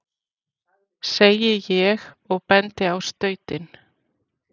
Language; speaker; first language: Icelandic; native; Icelandic